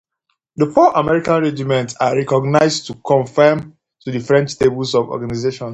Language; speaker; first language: English; non-native, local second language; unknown